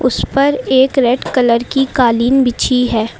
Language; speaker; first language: Hindi; native; Hindi